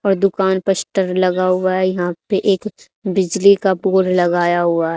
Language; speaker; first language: Hindi; native; Hindi